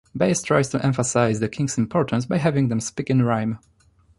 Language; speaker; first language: English; non-native, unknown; Polish